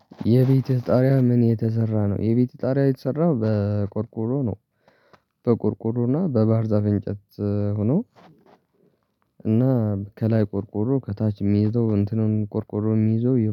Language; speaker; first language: Amharic; non-native, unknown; Tigrinya